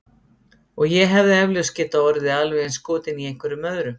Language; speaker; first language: Icelandic; native; Icelandic